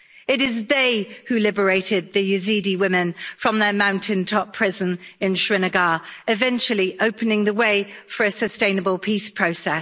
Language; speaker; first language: English; native; English